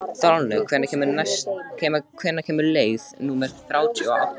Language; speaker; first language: Icelandic; native; Icelandic